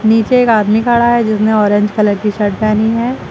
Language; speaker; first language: Hindi; native; Hindi